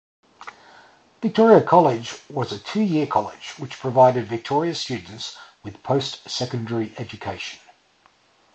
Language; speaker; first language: English; native; English